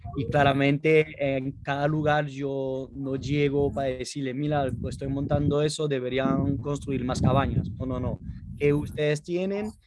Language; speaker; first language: Spanish; non-native, fluent; French